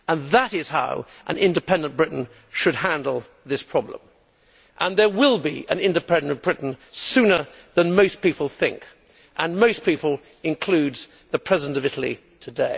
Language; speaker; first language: English; native; English